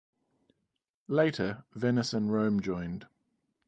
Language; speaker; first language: English; native; English